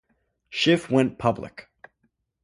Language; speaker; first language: English; native; English